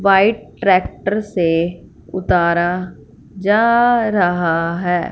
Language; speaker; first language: Hindi; non-native, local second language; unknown